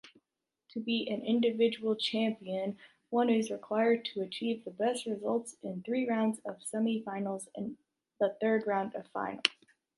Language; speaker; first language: English; native; English